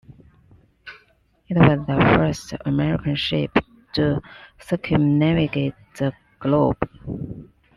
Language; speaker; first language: English; non-native, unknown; Chinese